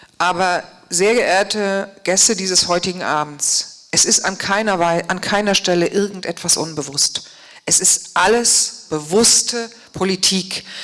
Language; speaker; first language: German; native; German